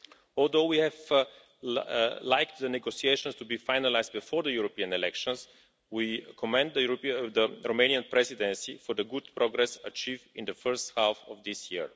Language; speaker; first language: English; non-native, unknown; Bulgarian